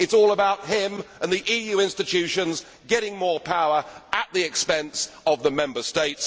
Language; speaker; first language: English; native; English